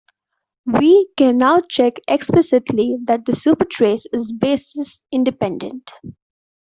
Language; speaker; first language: English; non-native, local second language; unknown